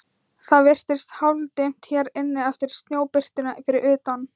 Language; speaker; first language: Icelandic; non-native, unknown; Thai